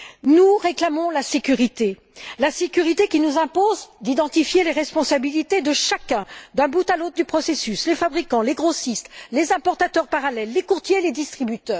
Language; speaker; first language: French; native; French